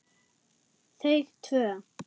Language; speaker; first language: Icelandic; non-native, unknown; German